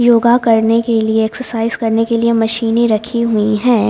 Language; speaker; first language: Hindi; native; Hindi